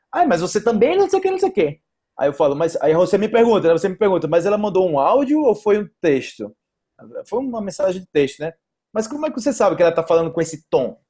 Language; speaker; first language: Portuguese; native; Portuguese